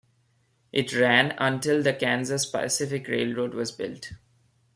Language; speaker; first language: English; non-native, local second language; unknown